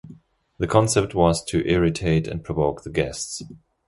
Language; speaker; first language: English; non-native, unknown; German